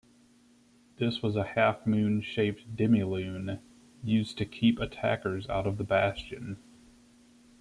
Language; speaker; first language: English; native; English